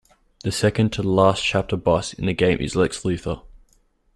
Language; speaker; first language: English; native; English